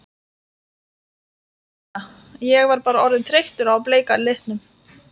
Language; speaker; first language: Icelandic; non-native, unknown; Lithuanian